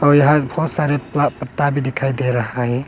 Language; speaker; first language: Hindi; non-native, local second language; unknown